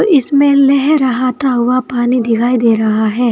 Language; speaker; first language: Hindi; native; Hindi